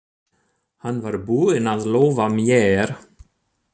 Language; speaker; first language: Icelandic; non-native, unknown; German